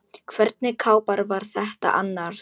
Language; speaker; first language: Icelandic; non-native, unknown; Polish